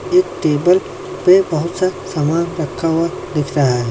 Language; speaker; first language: Hindi; native; Hindi